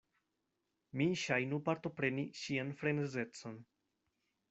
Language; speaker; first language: Esperanto; non-native, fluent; Spanish